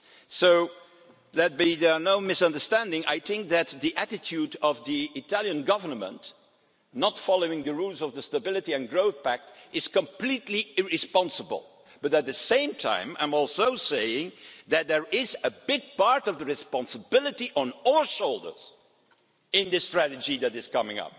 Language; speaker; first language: English; non-native, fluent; Dutch